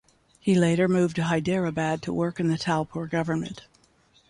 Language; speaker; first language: English; native; English